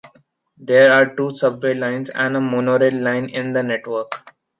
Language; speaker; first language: English; non-native, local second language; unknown